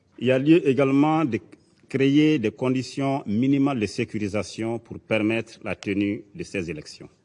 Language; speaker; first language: French; non-native, local second language; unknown